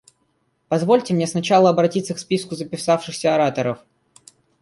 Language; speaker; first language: Russian; native; Russian